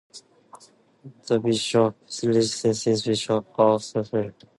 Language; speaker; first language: English; non-native, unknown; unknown